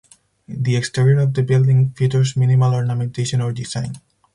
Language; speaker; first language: English; non-native, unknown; Spanish